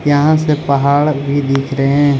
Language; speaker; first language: Hindi; non-native, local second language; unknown